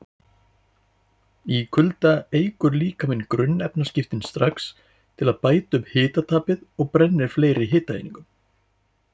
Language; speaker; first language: Icelandic; native; Icelandic